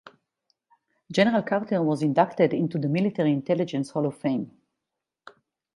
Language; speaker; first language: English; non-native, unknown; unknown